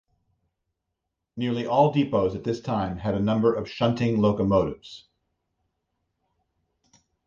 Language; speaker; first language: English; native; English